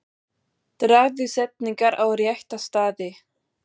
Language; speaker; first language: Icelandic; non-native, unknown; German